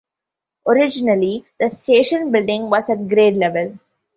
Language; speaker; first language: English; non-native, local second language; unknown